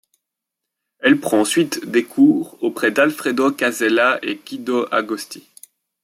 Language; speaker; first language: French; native; French